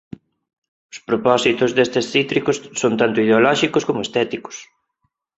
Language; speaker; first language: Galician; non-native, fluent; Spanish